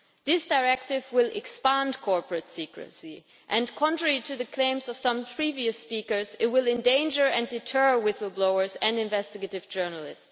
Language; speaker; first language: English; non-native, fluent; German